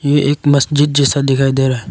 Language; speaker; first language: Hindi; non-native, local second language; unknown